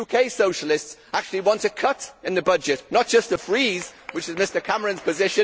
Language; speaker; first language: English; native; English